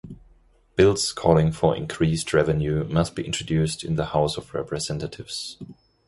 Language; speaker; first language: English; non-native, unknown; German